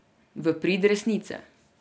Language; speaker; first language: Slovenian; non-native, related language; Serbian